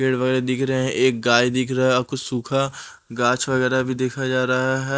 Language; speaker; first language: Hindi; non-native, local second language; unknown